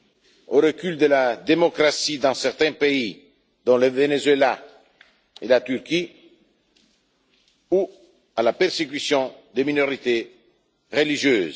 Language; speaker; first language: French; non-native, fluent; Italian